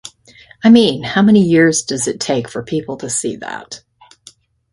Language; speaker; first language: English; native; English